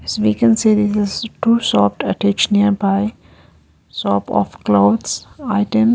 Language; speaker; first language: English; non-native, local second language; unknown